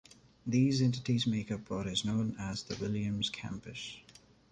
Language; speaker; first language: English; non-native, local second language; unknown